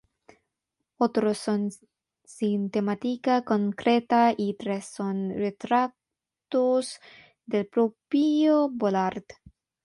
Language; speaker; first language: Spanish; non-native, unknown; Bangla